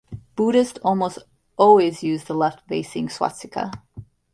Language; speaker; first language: English; native; English